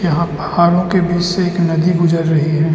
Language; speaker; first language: Hindi; non-native, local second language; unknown